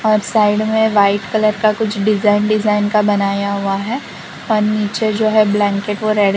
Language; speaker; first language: Hindi; non-native, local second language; Gujarati